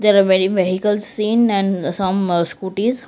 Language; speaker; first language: English; non-native, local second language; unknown